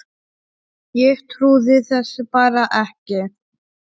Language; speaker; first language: Icelandic; non-native, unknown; Polish